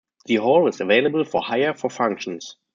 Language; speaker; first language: English; non-native, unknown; German